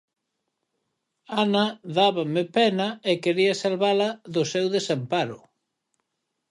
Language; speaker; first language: Galician; native; Galician